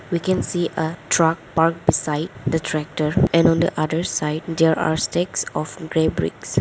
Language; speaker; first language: English; non-native, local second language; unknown